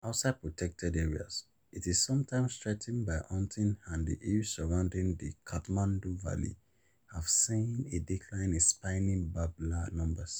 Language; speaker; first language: English; non-native, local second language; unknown